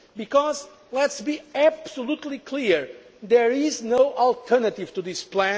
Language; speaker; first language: English; non-native, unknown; Portuguese